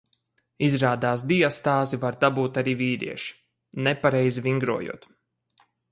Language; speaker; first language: Latvian; native; Latvian